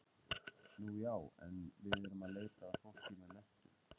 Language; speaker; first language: Icelandic; native; Icelandic